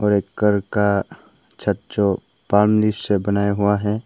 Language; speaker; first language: Hindi; non-native, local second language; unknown